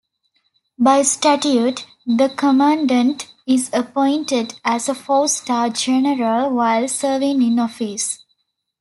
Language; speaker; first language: English; non-native, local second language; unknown